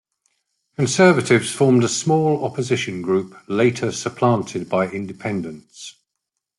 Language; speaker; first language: English; native; English